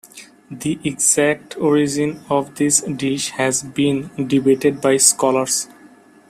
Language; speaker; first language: English; non-native, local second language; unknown